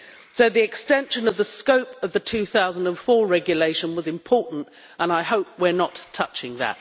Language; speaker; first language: English; native; English